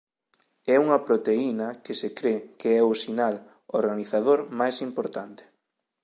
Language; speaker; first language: Galician; native; Galician